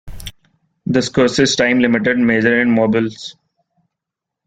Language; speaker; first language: English; non-native, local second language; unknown